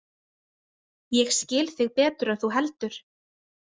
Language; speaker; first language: Icelandic; native; Icelandic